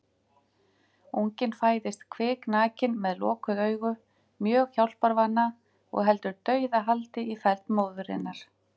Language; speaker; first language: Icelandic; native; Icelandic